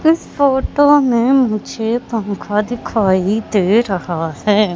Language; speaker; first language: Hindi; native; Hindi